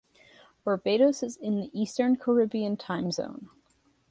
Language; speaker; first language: English; native; English